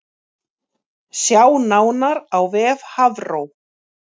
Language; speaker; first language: Icelandic; native; Icelandic